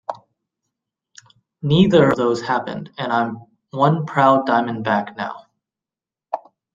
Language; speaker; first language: English; native; English